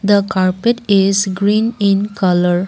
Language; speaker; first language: English; non-native, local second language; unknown